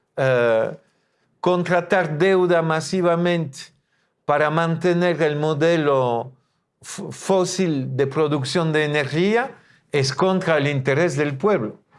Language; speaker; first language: Spanish; non-native, fluent; French